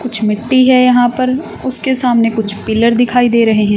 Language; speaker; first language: Hindi; native; Hindi